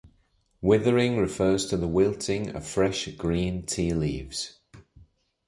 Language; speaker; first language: English; native; English